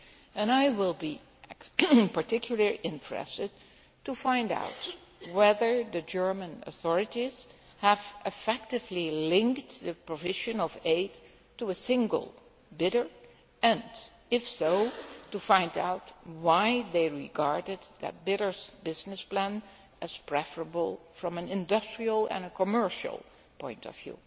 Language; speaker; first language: English; non-native, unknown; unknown